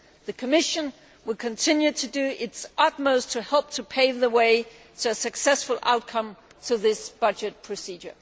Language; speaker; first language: English; non-native, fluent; Danish